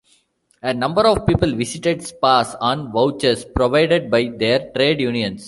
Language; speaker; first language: English; non-native, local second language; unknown